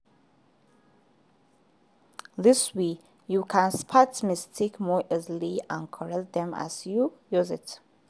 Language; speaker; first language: English; non-native, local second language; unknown